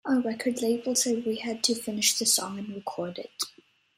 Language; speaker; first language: English; native; English